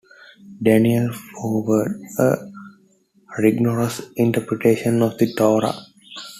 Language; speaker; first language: English; non-native, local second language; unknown